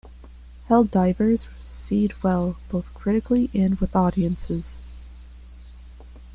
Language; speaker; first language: English; non-native, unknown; Spanish